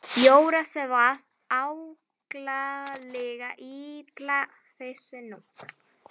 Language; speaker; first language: Icelandic; non-native, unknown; Spanish